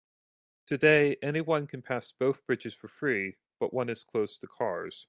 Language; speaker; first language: English; native; English